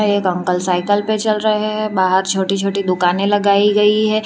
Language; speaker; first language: Hindi; non-native, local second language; Gujarati